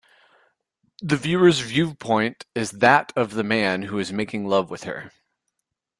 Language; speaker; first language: English; native; English